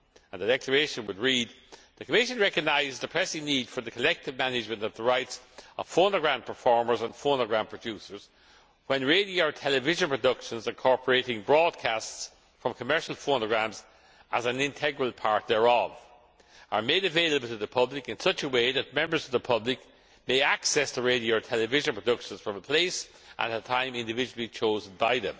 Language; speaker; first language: English; non-native, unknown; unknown